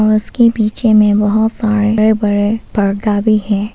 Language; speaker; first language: Hindi; non-native, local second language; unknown